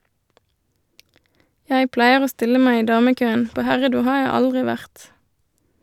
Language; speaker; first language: Norwegian; native; Norwegian